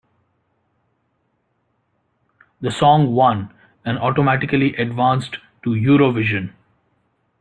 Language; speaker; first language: English; non-native, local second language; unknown